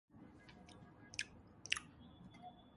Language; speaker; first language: English; native; English